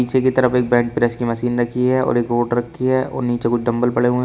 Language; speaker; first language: Hindi; native; Hindi